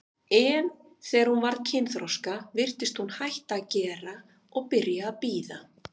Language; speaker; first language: Icelandic; native; Icelandic